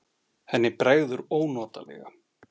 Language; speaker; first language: Icelandic; native; Icelandic